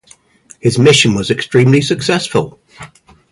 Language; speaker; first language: English; native; English